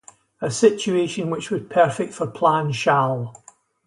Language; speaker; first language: English; native; English